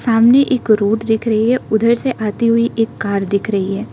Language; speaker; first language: Hindi; non-native, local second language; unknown